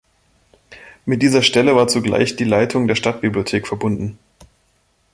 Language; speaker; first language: German; native; German